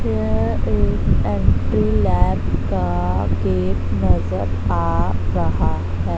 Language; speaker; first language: Hindi; non-native, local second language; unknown